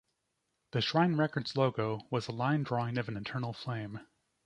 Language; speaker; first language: English; native; English